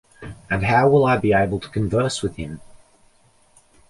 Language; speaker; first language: English; native; English